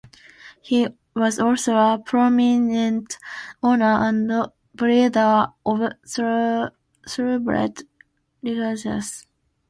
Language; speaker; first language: English; non-native, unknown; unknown